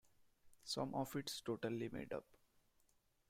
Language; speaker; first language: English; non-native, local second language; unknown